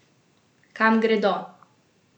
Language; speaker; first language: Slovenian; native; Slovenian